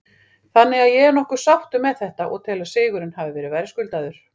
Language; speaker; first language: Icelandic; native; Icelandic